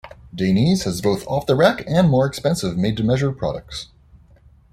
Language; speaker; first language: English; native; English